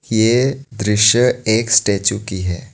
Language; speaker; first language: Hindi; non-native, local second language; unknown